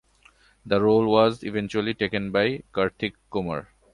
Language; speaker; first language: English; non-native, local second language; Bangla